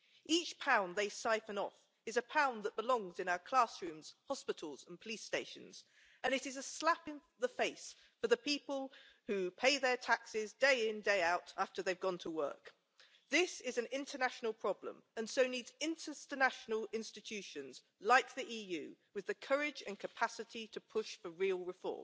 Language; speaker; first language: English; native; English